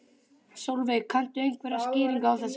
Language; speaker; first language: Icelandic; native; Icelandic